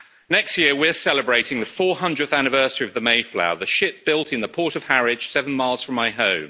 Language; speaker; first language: English; native; English